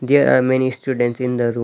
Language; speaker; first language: English; non-native, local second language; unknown